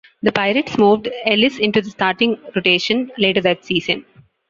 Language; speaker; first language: English; non-native, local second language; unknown